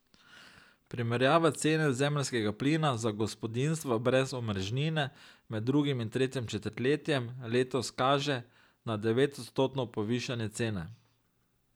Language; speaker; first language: Slovenian; native; Slovenian